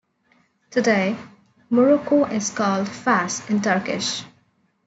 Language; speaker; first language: English; non-native, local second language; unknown